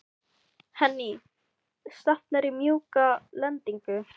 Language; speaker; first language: Icelandic; non-native, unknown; Filipino